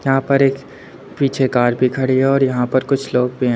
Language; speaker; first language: Hindi; native; Hindi